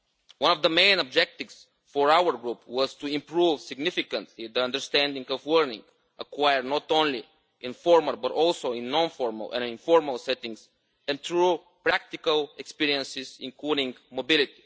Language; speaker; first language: English; non-native, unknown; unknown